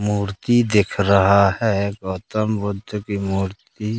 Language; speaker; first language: Hindi; native; Hindi